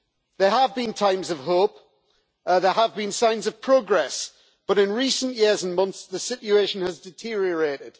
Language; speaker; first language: English; native; English